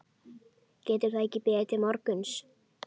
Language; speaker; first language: Icelandic; native; Icelandic